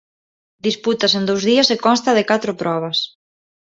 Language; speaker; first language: Galician; non-native, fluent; Spanish